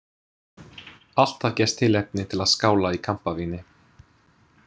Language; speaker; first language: Icelandic; non-native, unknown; English